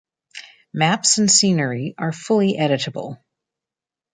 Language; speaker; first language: English; native; English